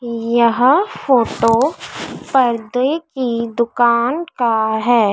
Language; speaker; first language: Hindi; native; Hindi